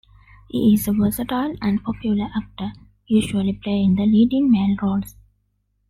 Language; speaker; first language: English; non-native, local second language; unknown